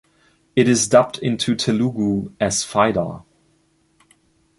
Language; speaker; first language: English; non-native, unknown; German